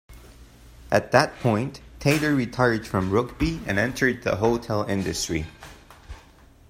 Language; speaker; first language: English; non-native, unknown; Spanish